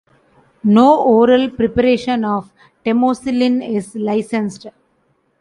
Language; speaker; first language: English; non-native, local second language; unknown